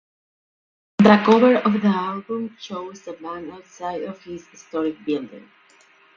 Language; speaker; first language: English; non-native, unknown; Spanish